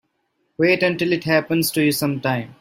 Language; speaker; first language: English; non-native, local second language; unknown